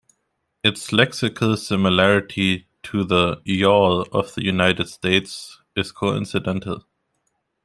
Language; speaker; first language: English; non-native, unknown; German